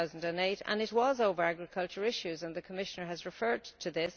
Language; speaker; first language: English; native; English